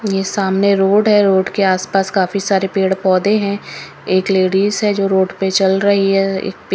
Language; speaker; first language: Hindi; native; Hindi